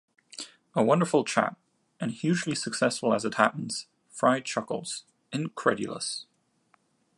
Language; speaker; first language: English; native; English